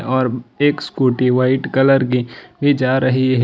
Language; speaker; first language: Hindi; non-native, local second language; Gujarati